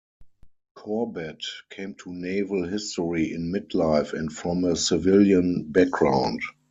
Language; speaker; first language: English; non-native, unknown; German